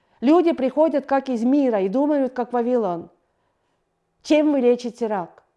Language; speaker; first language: Russian; non-native, fluent; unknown